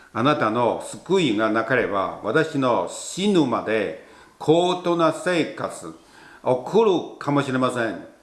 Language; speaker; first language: Japanese; non-native, fluent; Chinese